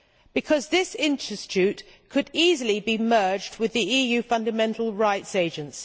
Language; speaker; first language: English; native; English